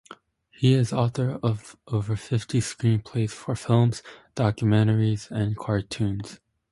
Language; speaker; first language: English; native; English